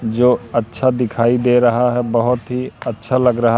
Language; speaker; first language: Hindi; native; Hindi